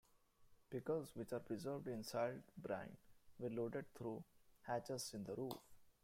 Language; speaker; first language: English; non-native, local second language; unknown